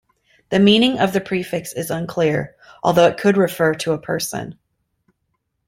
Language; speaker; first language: English; native; English